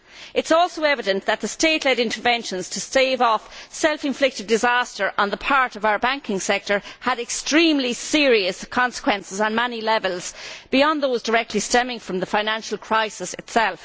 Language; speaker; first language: English; native; English